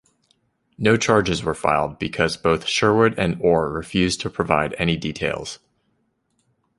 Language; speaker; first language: English; native; English